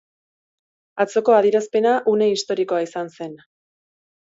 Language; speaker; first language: Basque; native; Basque